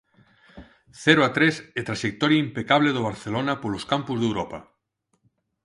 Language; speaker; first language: Galician; non-native, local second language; Spanish